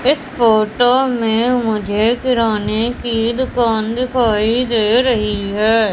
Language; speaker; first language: Hindi; native; Hindi